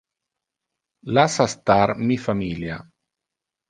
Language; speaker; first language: Interlingua; non-native, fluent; Italian